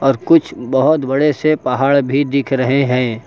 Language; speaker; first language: Hindi; native; Hindi